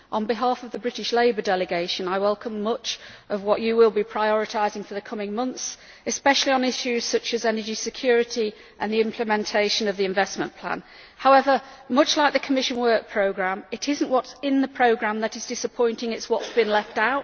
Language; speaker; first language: English; native; English